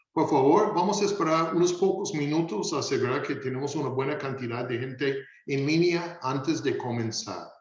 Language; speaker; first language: Spanish; non-native, fluent; English